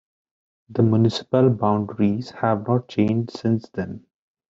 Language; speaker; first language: English; non-native, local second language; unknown